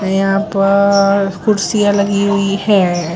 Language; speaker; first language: Hindi; non-native, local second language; Gujarati